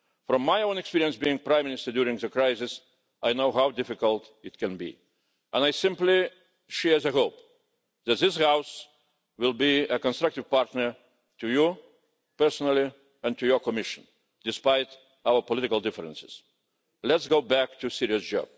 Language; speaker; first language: English; non-native, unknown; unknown